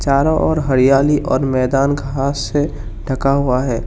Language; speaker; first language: Hindi; non-native, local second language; Assamese